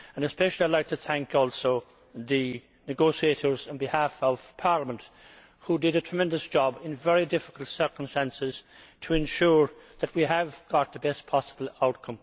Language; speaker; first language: English; native; English